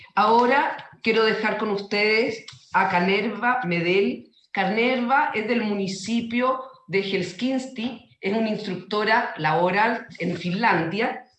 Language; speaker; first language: Spanish; native; Spanish